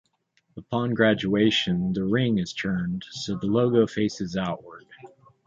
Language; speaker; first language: English; native; English